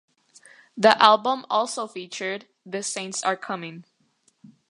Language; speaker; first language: English; native; English